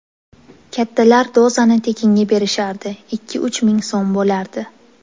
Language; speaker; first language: Uzbek; native; Uzbek